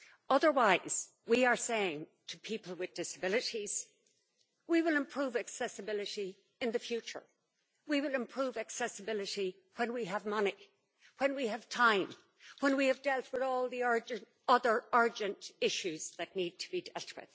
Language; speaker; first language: English; native; English